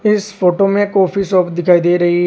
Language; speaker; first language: Hindi; native; Hindi